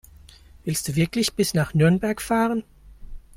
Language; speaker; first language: German; native; German